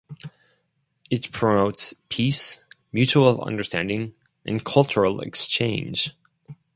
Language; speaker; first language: English; non-native, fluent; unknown